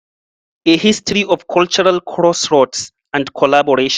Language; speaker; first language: English; non-native, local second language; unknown